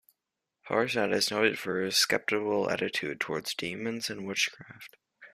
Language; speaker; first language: English; native; English